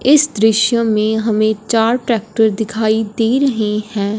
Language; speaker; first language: Hindi; non-native, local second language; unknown